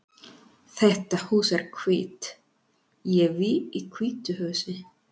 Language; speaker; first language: Icelandic; non-native, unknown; Spanish